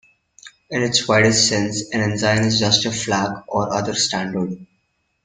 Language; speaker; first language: English; non-native, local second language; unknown